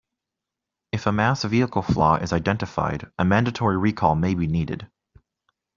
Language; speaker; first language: English; native; English